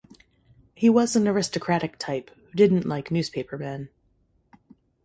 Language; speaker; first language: English; native; English